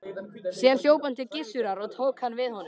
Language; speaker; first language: Icelandic; native; Icelandic